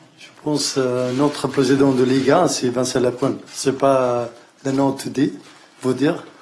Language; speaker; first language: French; non-native, learner; Arabic